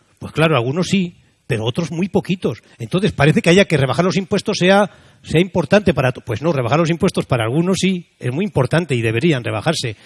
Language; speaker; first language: Spanish; native; Spanish